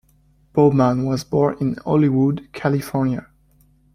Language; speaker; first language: English; non-native, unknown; French